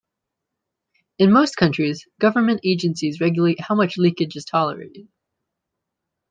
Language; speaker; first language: English; native; English